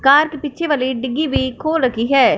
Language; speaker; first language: Hindi; non-native, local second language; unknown